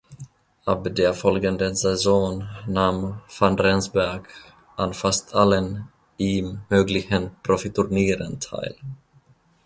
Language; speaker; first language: German; non-native, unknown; Finnish